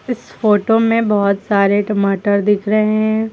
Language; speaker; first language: Hindi; native; Hindi